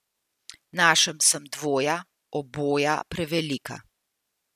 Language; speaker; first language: Slovenian; native; Slovenian